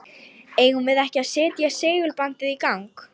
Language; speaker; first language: Icelandic; non-native, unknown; Lithuanian